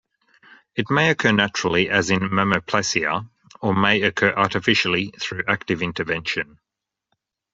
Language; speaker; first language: English; native; English